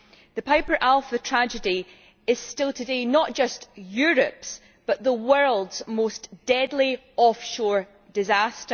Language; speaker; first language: English; native; English